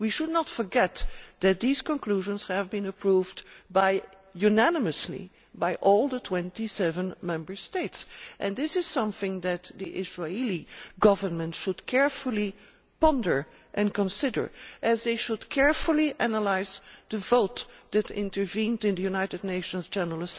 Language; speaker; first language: English; non-native, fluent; Dutch